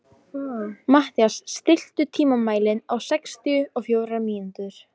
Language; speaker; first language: Icelandic; non-native, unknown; Polish